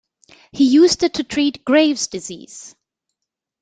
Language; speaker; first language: English; non-native, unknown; German